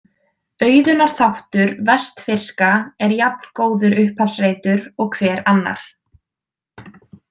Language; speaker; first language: Icelandic; native; Icelandic